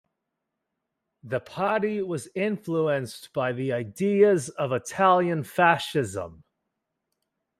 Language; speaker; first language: English; native; English